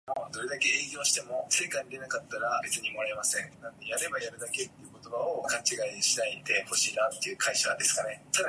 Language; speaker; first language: English; non-native, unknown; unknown